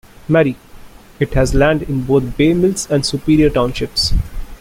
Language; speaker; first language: English; non-native, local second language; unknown